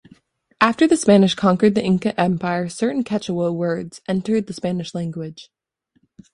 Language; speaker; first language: English; native; English